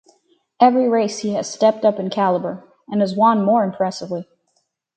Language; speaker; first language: English; native; English